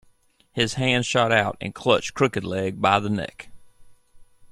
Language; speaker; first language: English; native; English